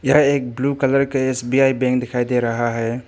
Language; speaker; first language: Hindi; early bilingual, other home language; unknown